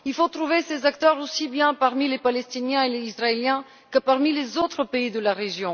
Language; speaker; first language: French; non-native, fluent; Bulgarian